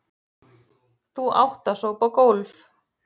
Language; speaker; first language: Icelandic; native; Icelandic